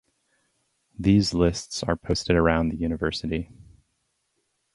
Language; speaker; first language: English; native; English